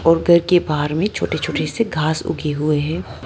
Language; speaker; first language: Hindi; non-native, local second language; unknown